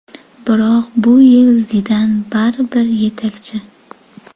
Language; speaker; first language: Uzbek; native; Uzbek